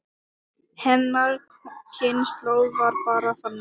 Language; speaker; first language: Icelandic; non-native, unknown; Thai